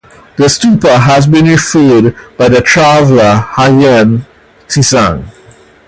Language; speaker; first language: English; native; English